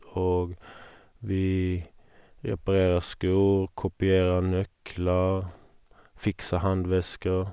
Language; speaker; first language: Norwegian; non-native, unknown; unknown